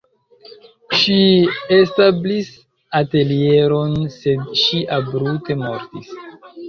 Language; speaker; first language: Esperanto; non-native, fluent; Chinese